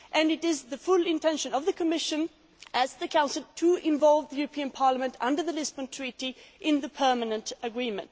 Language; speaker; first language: English; non-native, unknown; Swedish